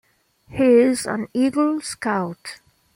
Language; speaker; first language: English; non-native, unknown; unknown